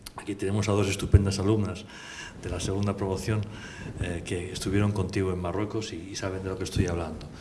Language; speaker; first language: Spanish; native; Spanish